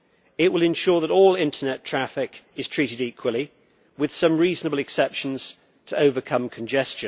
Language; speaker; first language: English; native; English